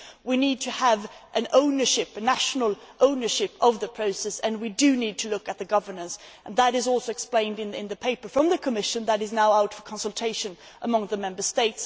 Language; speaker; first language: English; non-native, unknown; Swedish